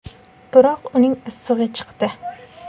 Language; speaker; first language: Uzbek; native; Uzbek